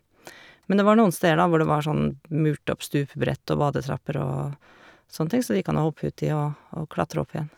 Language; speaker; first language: Norwegian; native; Norwegian